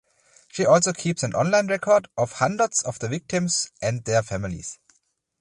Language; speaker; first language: English; non-native, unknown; German